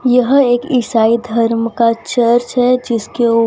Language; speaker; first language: Hindi; non-native, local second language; Gujarati